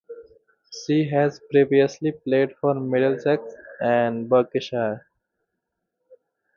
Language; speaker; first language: English; native; English